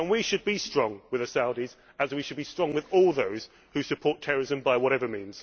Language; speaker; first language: English; native; English